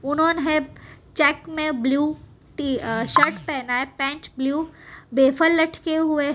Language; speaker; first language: Hindi; non-native, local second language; Gujarati